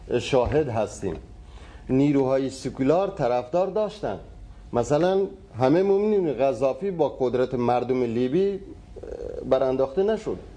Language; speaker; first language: Persian; non-native, local second language; Baluchi